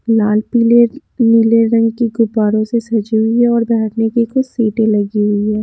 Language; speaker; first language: Hindi; native; Hindi